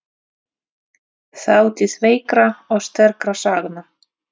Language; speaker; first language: Icelandic; non-native, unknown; Russian